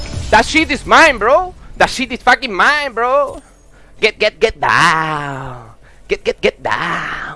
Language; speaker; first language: English; non-native, learner; Spanish